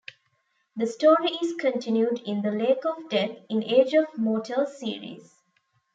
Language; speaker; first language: English; non-native, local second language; Tamil